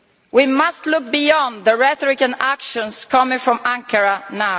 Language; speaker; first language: English; non-native, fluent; Italian